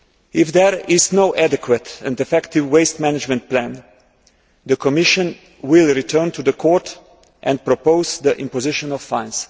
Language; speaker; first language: English; non-native, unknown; Slovenian